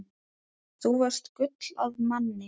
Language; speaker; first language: Icelandic; native; Icelandic